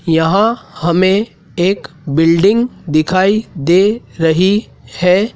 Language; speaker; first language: Hindi; native; Hindi